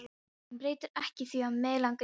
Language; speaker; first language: Icelandic; non-native, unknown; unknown